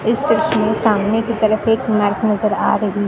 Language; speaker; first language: Hindi; native; Hindi